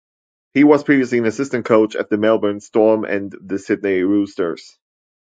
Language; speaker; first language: English; non-native, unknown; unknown